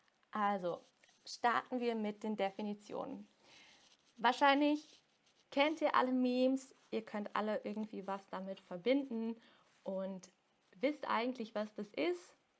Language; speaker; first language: German; native; German